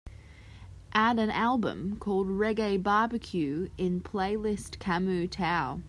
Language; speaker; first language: English; native; English